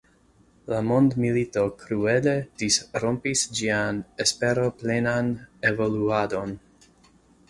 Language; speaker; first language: Esperanto; non-native, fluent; English